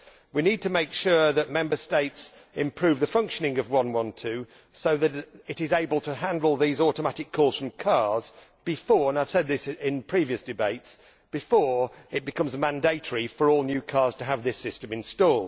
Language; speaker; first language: English; native; English